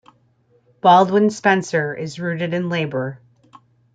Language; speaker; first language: English; native; English